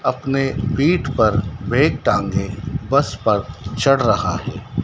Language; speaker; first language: Hindi; native; Hindi